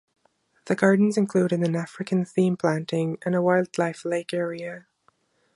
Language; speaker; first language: English; non-native, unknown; German